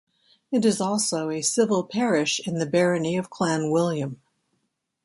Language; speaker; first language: English; native; English